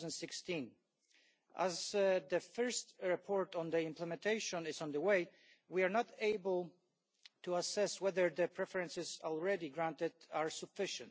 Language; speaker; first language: English; non-native, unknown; Polish